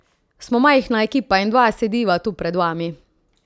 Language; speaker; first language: Slovenian; native; Slovenian